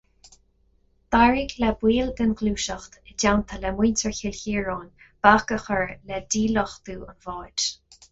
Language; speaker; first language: Irish; non-native, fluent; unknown